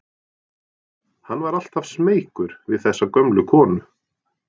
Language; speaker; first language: Icelandic; non-native, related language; Norwegian